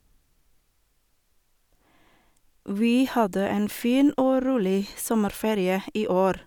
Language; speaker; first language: Norwegian; non-native, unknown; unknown